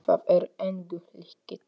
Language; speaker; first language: Icelandic; non-native, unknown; Polish